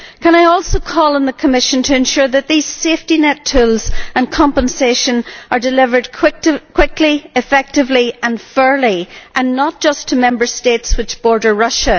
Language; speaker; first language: English; native; English